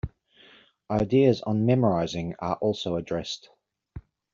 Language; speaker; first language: English; native; English